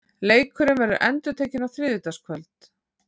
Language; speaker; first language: Icelandic; native; Icelandic